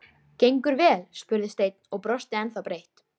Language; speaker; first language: Icelandic; native; Icelandic